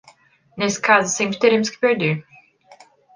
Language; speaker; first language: Portuguese; native; Portuguese